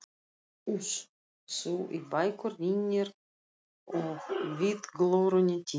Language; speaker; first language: Icelandic; non-native, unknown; Russian